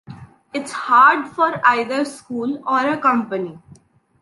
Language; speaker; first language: English; non-native, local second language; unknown